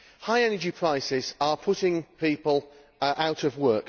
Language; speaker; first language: English; native; English